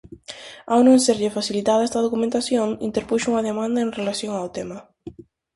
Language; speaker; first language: Galician; native; Galician